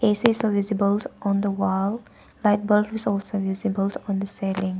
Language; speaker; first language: English; non-native, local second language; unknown